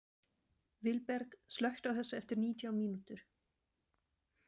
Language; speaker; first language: Icelandic; non-native, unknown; German